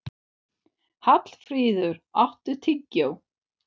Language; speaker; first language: Icelandic; non-native, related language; Swedish